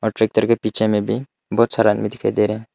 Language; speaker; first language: Hindi; non-native, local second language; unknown